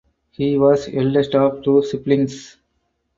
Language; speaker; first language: English; non-native, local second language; Tamil